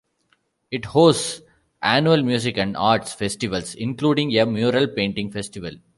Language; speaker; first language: English; non-native, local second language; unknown